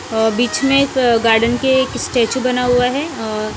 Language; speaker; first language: Hindi; non-native, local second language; Punjabi